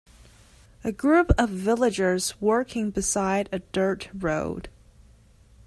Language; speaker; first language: English; native; English